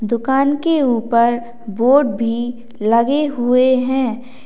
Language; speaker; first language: Hindi; native; Hindi